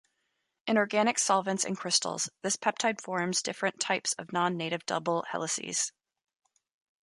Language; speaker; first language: English; native; English